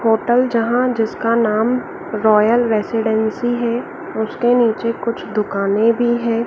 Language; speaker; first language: Hindi; native; Hindi